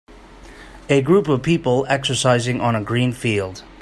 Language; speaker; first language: English; native; English